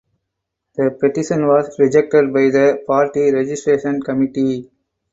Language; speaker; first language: English; non-native, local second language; Tamil